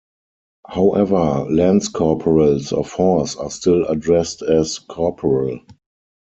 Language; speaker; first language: English; non-native, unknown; German